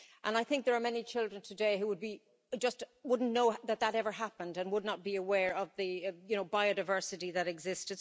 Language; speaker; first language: English; native; English